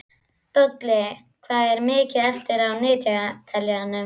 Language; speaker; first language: Icelandic; native; Icelandic